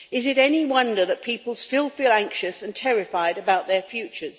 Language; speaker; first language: English; native; English